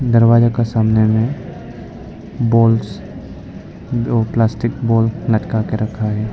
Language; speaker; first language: Hindi; non-native, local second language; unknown